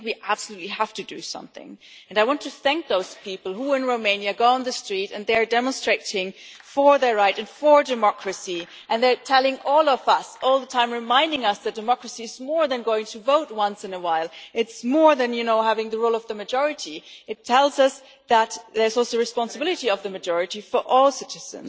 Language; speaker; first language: English; non-native, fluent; German